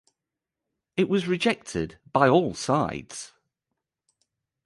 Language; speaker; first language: English; native; English